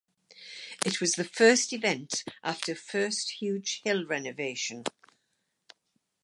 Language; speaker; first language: English; native; English